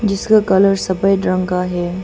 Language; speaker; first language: Hindi; non-native, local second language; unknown